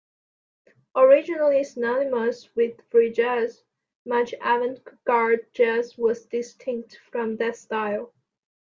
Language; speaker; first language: English; non-native, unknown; Chinese